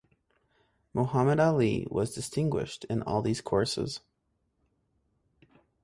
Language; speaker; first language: English; native; English